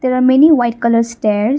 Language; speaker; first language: English; non-native, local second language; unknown